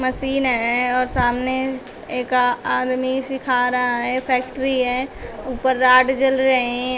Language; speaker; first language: Hindi; native; Hindi